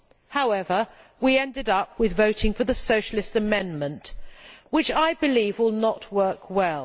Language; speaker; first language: English; native; English